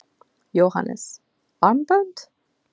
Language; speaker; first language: Icelandic; non-native, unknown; English